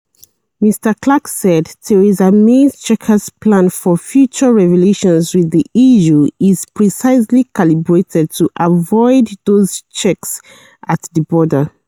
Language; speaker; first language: English; non-native, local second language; Yoruba